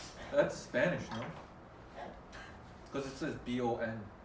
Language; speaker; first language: English; early bilingual, other home language; Korean